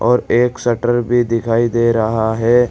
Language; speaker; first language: Hindi; native; Hindi